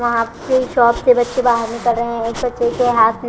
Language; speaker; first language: Hindi; non-native, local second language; Punjabi